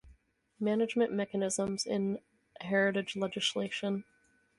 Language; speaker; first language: English; native; English